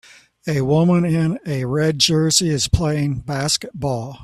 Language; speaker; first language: English; native; English